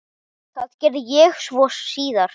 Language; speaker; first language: Icelandic; non-native, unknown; Portuguese